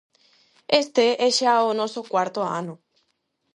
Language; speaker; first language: Galician; non-native, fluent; Spanish